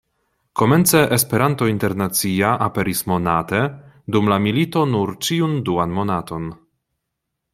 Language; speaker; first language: Esperanto; non-native, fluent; Polish